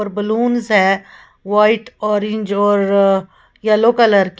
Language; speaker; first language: Hindi; native; Hindi